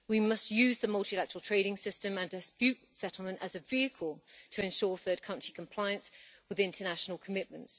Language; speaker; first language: English; native; English